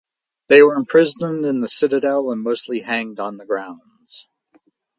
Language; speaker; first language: English; native; English